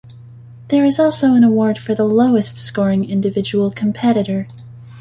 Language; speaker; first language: English; native; English